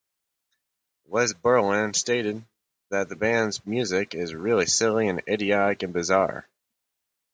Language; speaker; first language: English; native; English